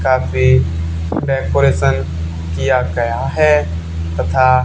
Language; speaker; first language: Hindi; native; Hindi